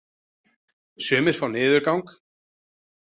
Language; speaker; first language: Icelandic; native; Icelandic